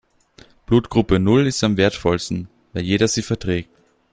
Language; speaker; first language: German; native; German